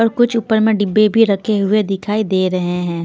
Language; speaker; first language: Hindi; non-native, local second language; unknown